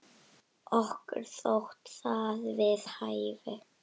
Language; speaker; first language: Icelandic; native; Icelandic